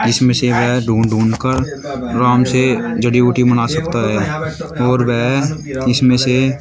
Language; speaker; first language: Hindi; native; Hindi